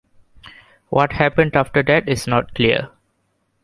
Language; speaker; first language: English; non-native, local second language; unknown